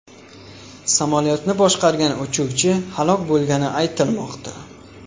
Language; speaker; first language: Uzbek; non-native, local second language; Tajik